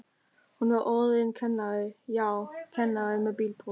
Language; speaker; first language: Icelandic; non-native, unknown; German